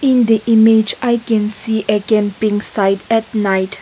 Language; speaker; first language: English; non-native, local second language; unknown